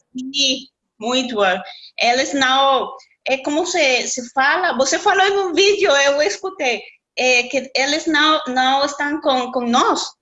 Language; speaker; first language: Portuguese; non-native, learner; Spanish